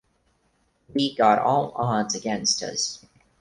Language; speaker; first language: English; non-native, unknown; Portuguese